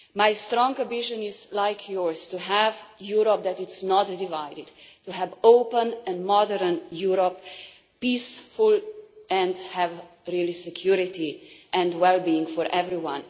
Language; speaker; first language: English; non-native, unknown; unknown